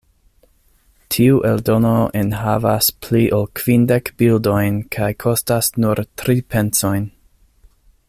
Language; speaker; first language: Esperanto; non-native, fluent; English